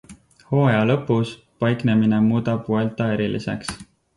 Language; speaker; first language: Estonian; native; Estonian